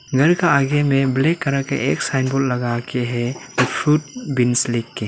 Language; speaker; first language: Hindi; non-native, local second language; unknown